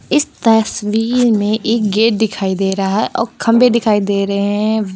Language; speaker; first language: Hindi; native; Hindi